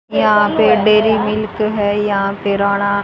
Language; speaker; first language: Hindi; native; Hindi